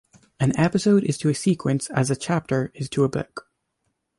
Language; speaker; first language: English; native; English